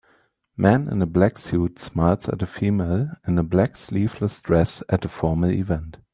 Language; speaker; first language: English; non-native, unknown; German